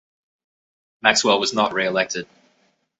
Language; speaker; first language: English; native; English